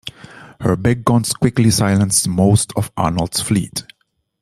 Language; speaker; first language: English; non-native, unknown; Dutch